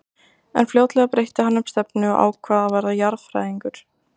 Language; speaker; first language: Icelandic; native; Icelandic